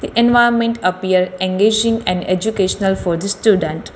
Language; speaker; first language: English; non-native, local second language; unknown